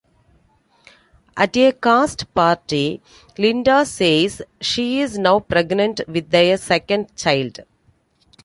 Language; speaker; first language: English; non-native, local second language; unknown